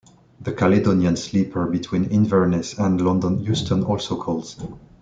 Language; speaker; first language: English; non-native, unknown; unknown